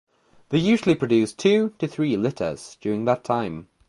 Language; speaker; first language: English; native; English